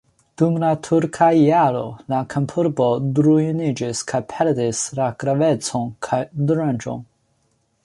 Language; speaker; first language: Esperanto; non-native, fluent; Chinese